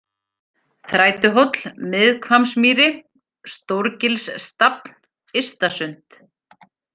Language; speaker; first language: Icelandic; native; Icelandic